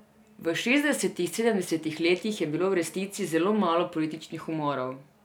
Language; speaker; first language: Slovenian; non-native, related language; Serbian